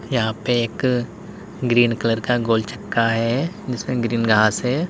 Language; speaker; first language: Hindi; native; Hindi